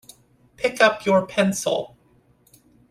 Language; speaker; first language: English; native; English